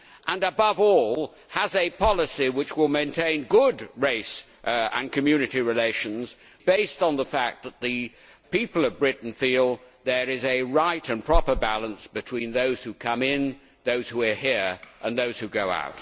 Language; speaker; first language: English; native; English